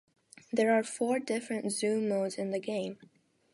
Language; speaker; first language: English; non-native, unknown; Latvian